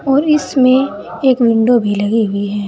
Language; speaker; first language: Hindi; native; Hindi